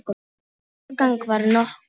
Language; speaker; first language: Icelandic; non-native, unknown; Polish